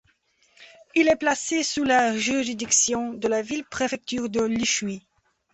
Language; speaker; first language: French; non-native, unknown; Belarusian